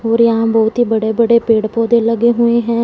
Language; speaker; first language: Hindi; non-native, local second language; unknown